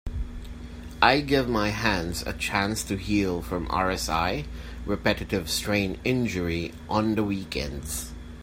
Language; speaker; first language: English; non-native, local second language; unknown